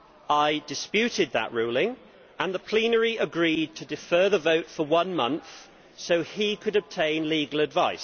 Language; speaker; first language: English; native; English